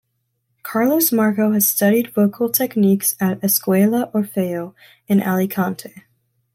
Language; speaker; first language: English; native; English